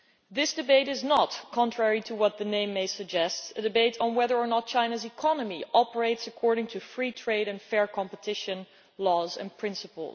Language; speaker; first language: English; non-native, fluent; Dutch